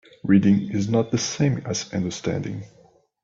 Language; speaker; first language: English; native; English